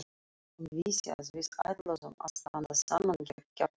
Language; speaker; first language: Icelandic; non-native, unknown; Russian